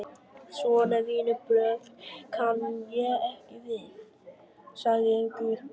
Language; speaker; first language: Icelandic; non-native, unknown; Vietnamese